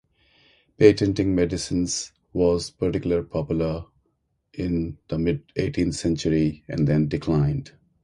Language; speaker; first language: English; non-native, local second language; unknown